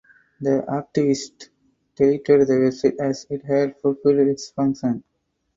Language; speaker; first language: English; non-native, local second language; Tamil